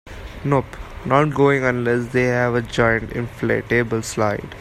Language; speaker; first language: English; non-native, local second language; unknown